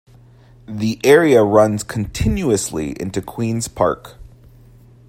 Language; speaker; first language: English; native; English